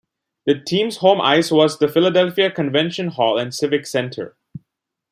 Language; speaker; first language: English; non-native, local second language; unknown